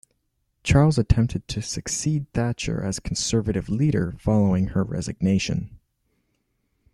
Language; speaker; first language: English; native; English